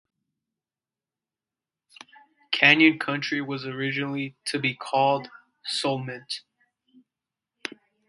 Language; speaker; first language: English; native; English